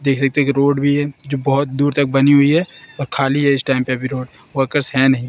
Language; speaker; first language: Hindi; native; Hindi